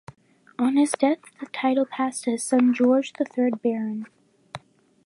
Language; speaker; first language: English; native; English